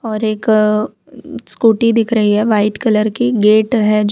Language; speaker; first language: Hindi; non-native, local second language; Gujarati